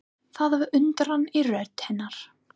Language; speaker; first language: Icelandic; non-native, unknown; English